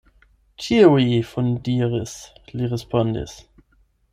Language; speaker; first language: Esperanto; non-native, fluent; German